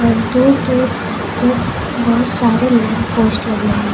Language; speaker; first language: Hindi; native; Hindi